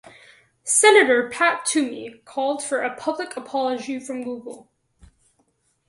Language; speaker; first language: English; native; English